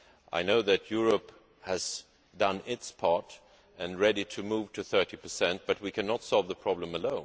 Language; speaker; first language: English; non-native, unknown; Swedish